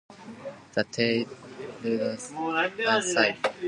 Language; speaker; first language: English; non-native, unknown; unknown